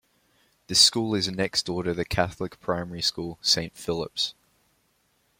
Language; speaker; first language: English; native; English